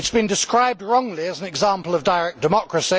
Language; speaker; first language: English; native; English